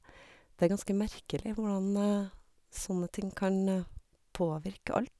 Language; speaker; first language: Norwegian; native; Norwegian